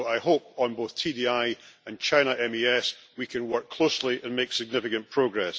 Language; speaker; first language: English; native; English